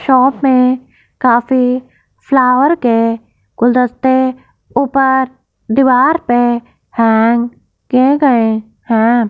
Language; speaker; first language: Hindi; non-native, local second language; Punjabi